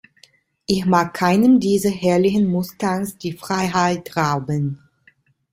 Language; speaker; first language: German; non-native, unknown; Italian